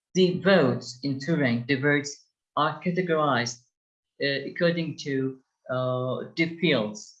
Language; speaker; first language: English; non-native, fluent; Turkish